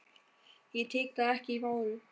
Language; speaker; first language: Icelandic; non-native, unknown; German